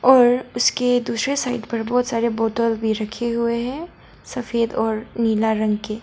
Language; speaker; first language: Hindi; non-native, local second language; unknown